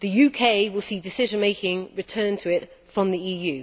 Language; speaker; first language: English; native; English